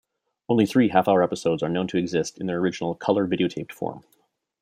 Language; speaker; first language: English; native; English